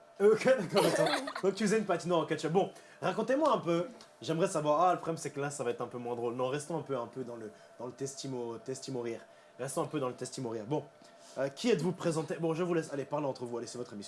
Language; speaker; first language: French; native; French